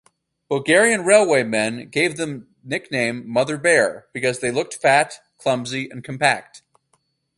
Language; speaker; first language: English; native; English